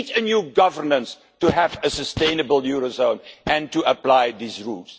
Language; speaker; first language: English; non-native, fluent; Dutch